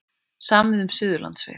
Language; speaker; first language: Icelandic; native; Icelandic